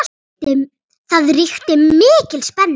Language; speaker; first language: Icelandic; native; Icelandic